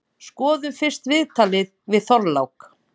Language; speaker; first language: Icelandic; native; Icelandic